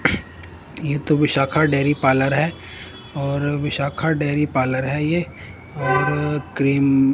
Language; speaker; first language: Hindi; non-native, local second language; Punjabi